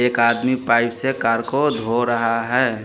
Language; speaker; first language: Hindi; non-native, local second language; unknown